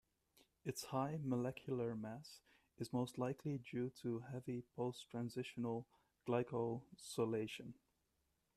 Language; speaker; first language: English; native; English